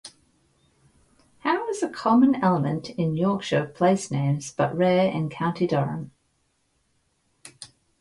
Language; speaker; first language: English; native; English